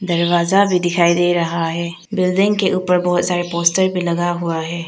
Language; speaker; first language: Hindi; non-native, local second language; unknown